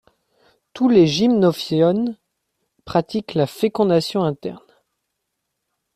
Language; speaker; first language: French; native; French